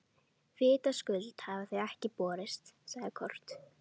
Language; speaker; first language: Icelandic; native; Icelandic